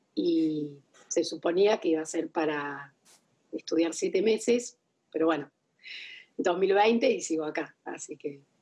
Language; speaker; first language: Spanish; non-native, fluent; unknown